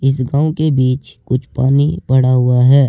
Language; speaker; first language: Hindi; native; Hindi